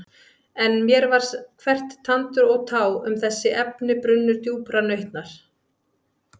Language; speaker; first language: Icelandic; native; Icelandic